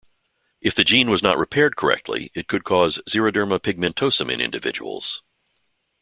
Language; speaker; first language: English; native; English